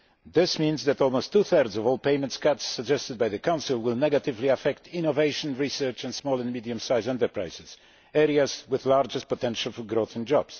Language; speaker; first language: English; non-native, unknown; Polish